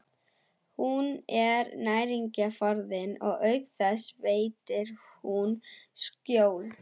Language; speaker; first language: Icelandic; non-native, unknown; German